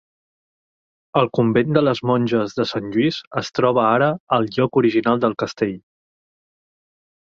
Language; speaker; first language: Catalan; native; Catalan